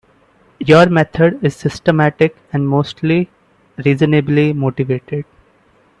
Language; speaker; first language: English; non-native, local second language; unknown